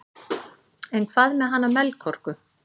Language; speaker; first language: Icelandic; native; Icelandic